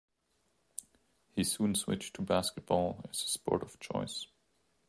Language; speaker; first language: English; non-native, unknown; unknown